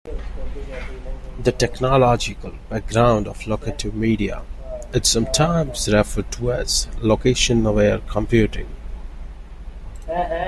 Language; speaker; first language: English; non-native, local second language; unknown